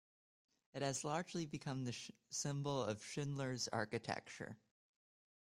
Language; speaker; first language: English; native; English